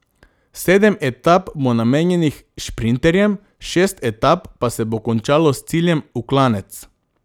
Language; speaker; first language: Slovenian; non-native, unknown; Macedonian